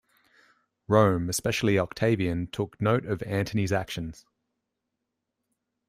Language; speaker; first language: English; native; English